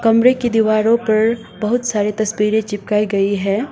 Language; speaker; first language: Hindi; non-native, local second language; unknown